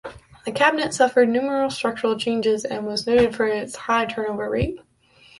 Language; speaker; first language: English; native; English